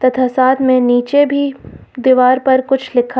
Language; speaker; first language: Hindi; native; Hindi